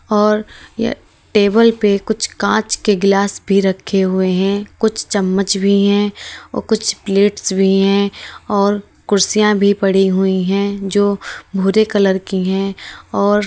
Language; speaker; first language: Hindi; native; Hindi